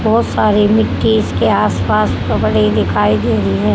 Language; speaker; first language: Hindi; native; Hindi